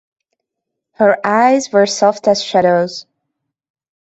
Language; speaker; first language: English; non-native, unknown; Hungarian